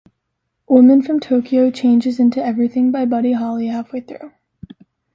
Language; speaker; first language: English; native; English